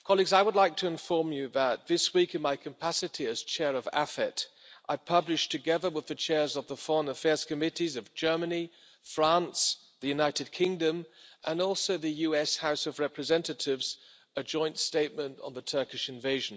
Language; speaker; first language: English; non-native, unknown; German